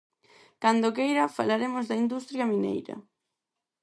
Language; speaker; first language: Galician; non-native, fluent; Spanish